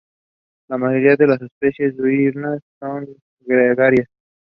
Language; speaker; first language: English; non-native, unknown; Spanish